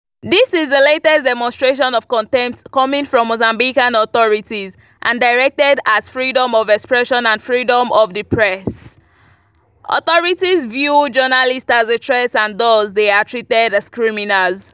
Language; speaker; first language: English; non-native, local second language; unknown